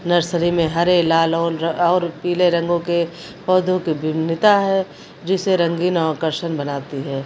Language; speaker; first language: Hindi; native; Hindi